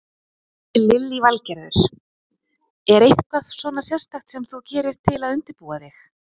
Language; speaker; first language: Icelandic; native; Icelandic